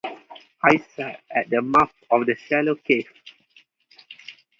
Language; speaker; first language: English; non-native, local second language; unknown